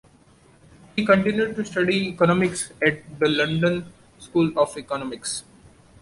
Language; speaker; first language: English; non-native, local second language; Marathi